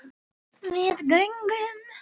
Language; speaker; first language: Icelandic; non-native, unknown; Filipino